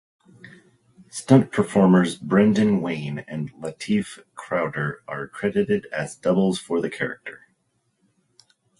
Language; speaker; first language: English; native; English